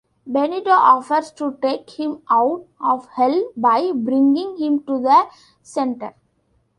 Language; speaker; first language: English; non-native, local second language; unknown